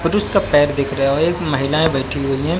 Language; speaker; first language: Hindi; native; Hindi